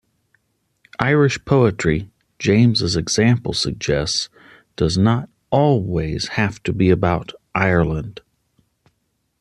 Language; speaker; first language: English; native; English